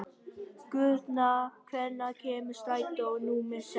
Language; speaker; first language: Icelandic; non-native, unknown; Vietnamese